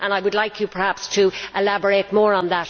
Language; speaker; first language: English; native; English